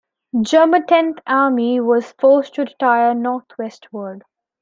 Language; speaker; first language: English; non-native, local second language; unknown